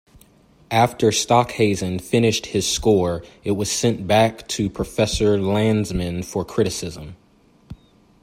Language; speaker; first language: English; native; English